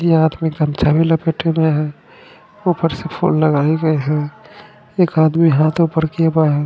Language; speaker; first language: Hindi; non-native, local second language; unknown